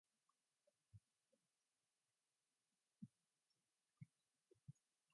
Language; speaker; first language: English; non-native, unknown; Mongolian